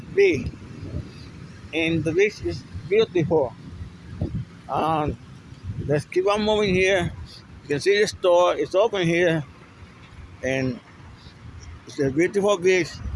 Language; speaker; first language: English; non-native, fluent; Spanish